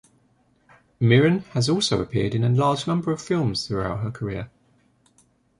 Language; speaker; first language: English; native; English